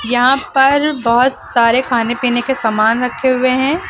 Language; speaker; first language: Hindi; native; Hindi